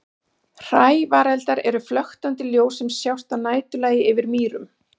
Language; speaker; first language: Icelandic; native; Icelandic